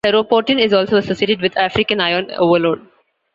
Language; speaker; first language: English; non-native, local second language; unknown